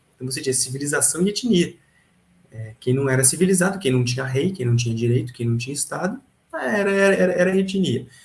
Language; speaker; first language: Portuguese; native; Portuguese